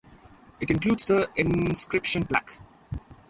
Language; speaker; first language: English; non-native, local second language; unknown